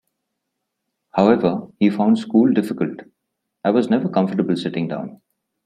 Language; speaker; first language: English; non-native, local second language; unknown